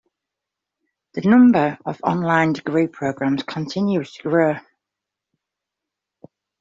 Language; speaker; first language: English; native; English